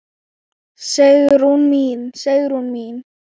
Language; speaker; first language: Icelandic; non-native, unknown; Thai